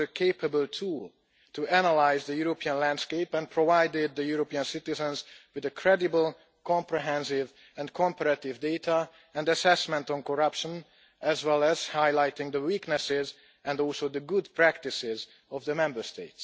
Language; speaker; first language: English; non-native, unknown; Hungarian